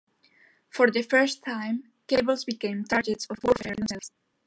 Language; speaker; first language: English; non-native, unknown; Spanish